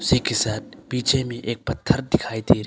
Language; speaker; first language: Hindi; early bilingual, other home language; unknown